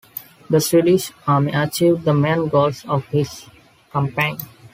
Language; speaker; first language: English; non-native, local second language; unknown